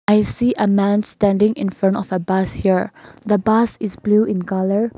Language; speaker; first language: English; non-native, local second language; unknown